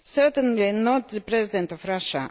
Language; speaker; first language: English; non-native, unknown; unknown